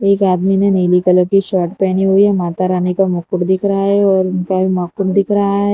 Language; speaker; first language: Hindi; non-native, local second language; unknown